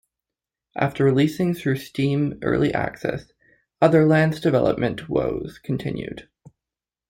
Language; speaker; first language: English; native; English